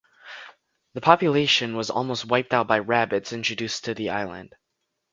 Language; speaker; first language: English; native; English